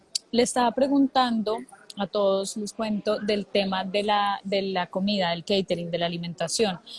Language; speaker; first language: Spanish; native; Spanish